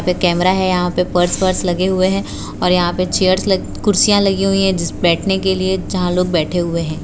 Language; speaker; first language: Hindi; non-native, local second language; Gujarati